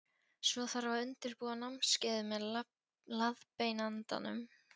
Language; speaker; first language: Icelandic; non-native, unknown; Polish